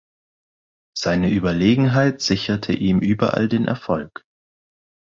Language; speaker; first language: German; non-native, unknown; English